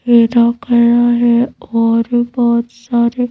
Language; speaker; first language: Hindi; native; Hindi